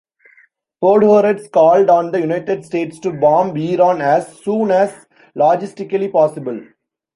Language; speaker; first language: English; non-native, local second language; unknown